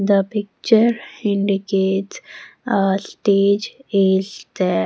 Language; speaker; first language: English; non-native, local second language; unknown